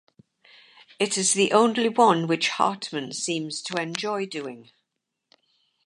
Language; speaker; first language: English; native; English